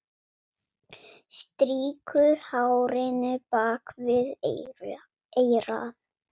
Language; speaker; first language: Icelandic; non-native, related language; Swedish